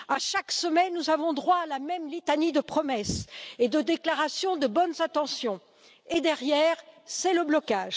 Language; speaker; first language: French; native; French